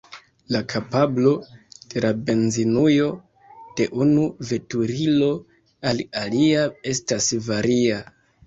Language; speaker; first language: Esperanto; non-native, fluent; Kinyarwanda